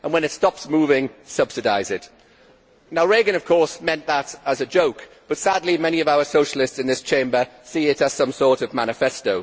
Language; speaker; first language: English; native; English